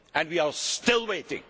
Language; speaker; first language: English; non-native, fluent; Dutch